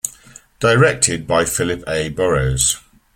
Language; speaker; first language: English; native; English